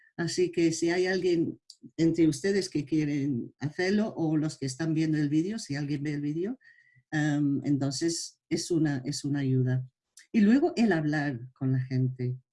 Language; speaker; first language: Spanish; non-native, fluent; English